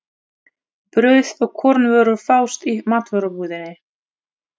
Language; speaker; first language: Icelandic; non-native, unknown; Russian